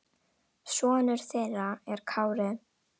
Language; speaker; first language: Icelandic; non-native, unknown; Indonesian